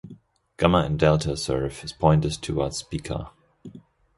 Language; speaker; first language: English; non-native, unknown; German